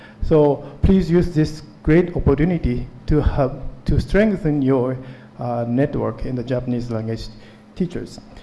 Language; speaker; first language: English; non-native, fluent; Japanese